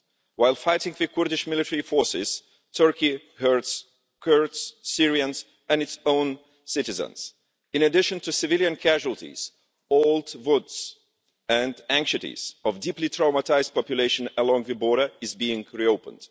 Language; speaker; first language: English; non-native, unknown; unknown